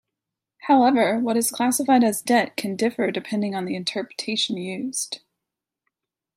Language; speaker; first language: English; native; English